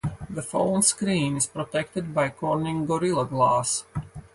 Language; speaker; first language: English; non-native, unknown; Latvian